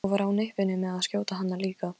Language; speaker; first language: Icelandic; non-native, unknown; Polish